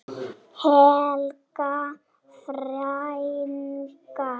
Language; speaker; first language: Icelandic; native; Icelandic